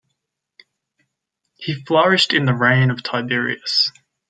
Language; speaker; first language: English; native; English